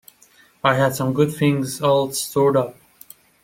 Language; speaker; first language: English; non-native, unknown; Persian